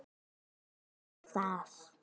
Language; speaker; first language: Icelandic; native; Icelandic